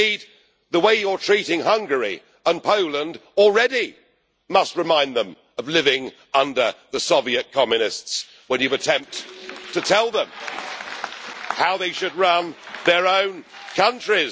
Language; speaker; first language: English; native; English